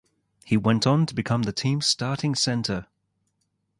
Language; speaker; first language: English; native; English